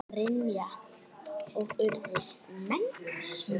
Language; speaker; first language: Icelandic; native; Icelandic